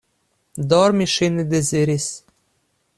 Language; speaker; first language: Esperanto; non-native, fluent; Russian